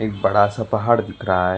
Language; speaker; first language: Hindi; non-native, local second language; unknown